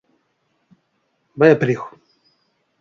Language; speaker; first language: Galician; native; Galician